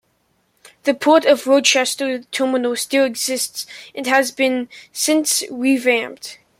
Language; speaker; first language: English; native; English